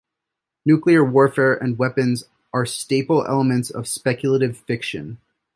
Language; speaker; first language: English; native; English